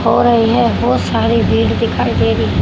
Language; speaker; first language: Hindi; native; Hindi